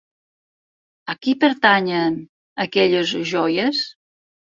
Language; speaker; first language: Catalan; non-native, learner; Spanish